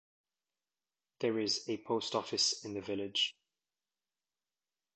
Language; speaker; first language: English; native; English